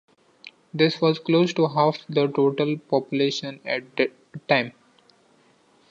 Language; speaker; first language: English; non-native, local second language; Marathi